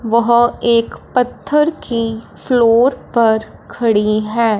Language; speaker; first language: Hindi; non-native, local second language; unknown